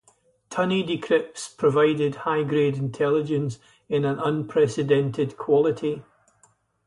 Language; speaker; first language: English; native; English